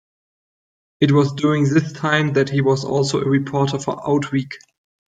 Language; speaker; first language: English; non-native, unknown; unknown